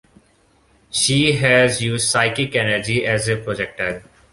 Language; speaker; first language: English; non-native, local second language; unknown